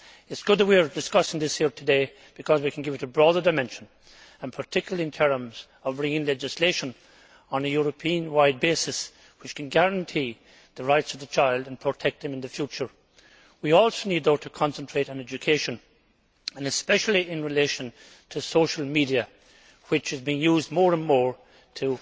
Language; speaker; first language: English; native; English